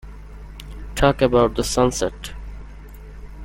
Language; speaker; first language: English; non-native, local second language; Bangla